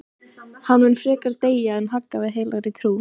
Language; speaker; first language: Icelandic; native; Icelandic